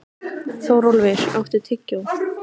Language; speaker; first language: Icelandic; native; Icelandic